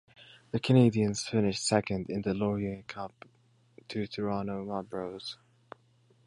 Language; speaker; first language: English; native; English